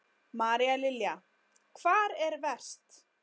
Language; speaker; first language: Icelandic; native; Icelandic